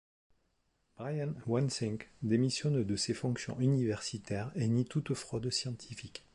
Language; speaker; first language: French; native; French